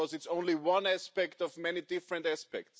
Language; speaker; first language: English; non-native, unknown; German